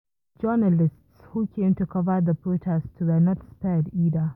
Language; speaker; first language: English; non-native, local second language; Hausa